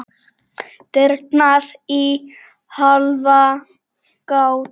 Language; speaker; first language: Icelandic; non-native, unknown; Czech